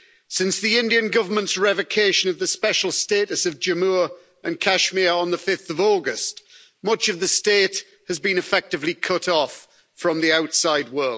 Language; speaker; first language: English; native; English